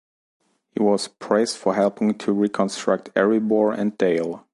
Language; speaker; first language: English; non-native, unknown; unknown